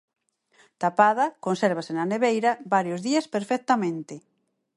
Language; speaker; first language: Galician; native; Galician